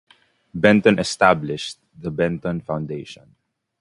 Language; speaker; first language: English; non-native, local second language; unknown